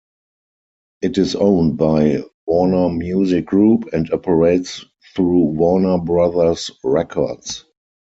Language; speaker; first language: English; non-native, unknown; German